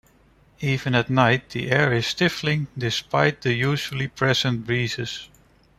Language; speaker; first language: English; non-native, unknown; Dutch